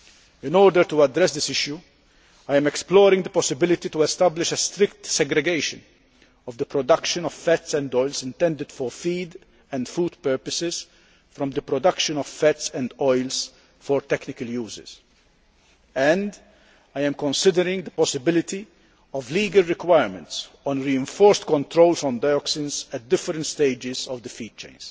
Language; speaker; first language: English; non-native, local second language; Maltese